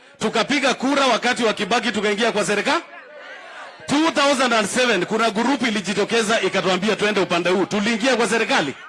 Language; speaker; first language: Swahili; non-native, local second language; Kamba